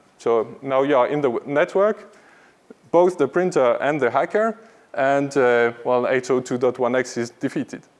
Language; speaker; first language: English; non-native, fluent; French